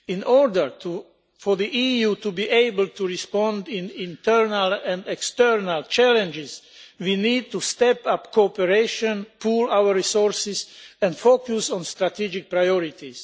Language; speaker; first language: English; non-native, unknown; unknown